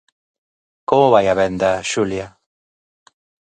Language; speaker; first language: Galician; native; Galician